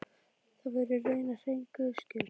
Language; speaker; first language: Icelandic; native; Icelandic